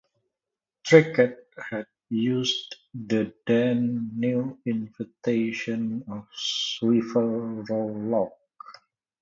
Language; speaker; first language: English; native; English